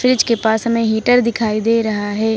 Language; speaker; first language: Hindi; native; Hindi